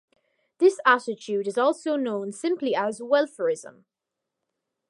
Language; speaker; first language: English; native; English